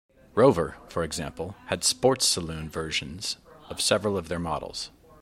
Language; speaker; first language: English; native; English